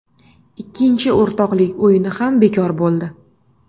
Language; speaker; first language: Uzbek; native; Uzbek